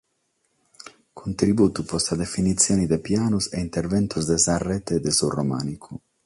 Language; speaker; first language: Sardinian; non-native, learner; Catalan